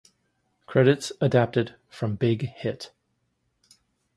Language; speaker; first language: English; native; English